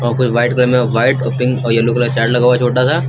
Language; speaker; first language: Hindi; native; Hindi